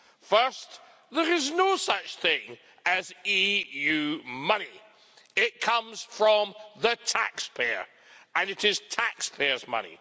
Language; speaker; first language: English; native; English